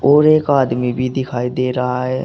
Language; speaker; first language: Hindi; native; Hindi